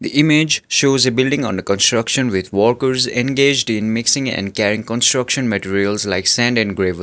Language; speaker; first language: English; non-native, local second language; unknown